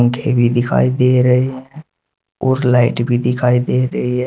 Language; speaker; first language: Hindi; native; Hindi